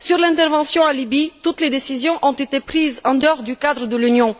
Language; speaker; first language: French; non-native, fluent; Bulgarian